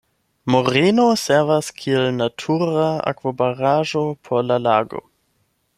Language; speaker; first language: Esperanto; non-native, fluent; German